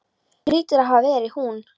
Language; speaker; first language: Icelandic; non-native, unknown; Polish